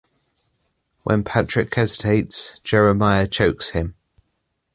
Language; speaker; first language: English; native; English